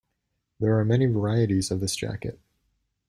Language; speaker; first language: English; native; English